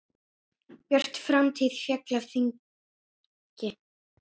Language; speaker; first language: Icelandic; native; Icelandic